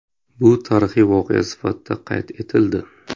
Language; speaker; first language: Uzbek; native; Uzbek